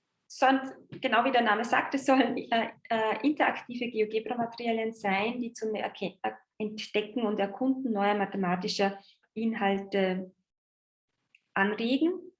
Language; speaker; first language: German; native; German